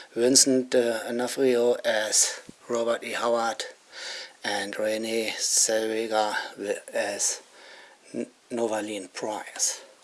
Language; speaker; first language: English; non-native, fluent; German